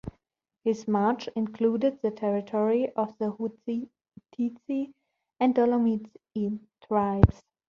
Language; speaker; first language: English; non-native, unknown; German